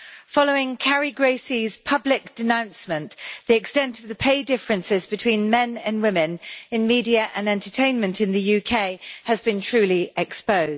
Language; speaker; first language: English; native; English